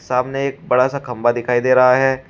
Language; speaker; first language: Hindi; native; Hindi